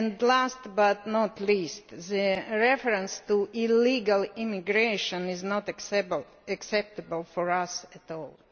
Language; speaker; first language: English; non-native, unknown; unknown